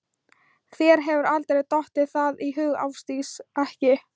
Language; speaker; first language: Icelandic; non-native, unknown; Thai